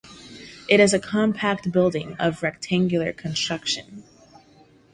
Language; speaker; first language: English; native; English